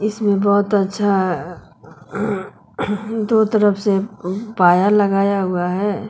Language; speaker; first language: Hindi; native; Hindi